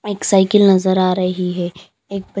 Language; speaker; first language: Hindi; non-native, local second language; Punjabi